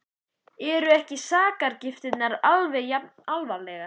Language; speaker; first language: Icelandic; native; Icelandic